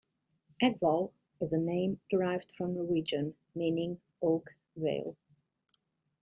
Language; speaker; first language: English; non-native, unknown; Catalan